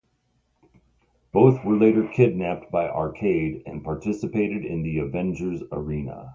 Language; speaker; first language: English; native; English